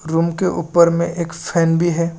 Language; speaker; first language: Hindi; non-native, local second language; Assamese